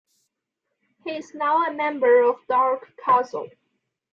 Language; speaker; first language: English; non-native, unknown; Chinese